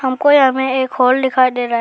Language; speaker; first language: Hindi; non-native, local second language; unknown